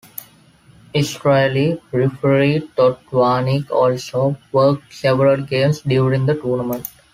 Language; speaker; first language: English; non-native, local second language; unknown